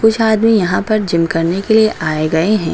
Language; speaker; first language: Hindi; native; Hindi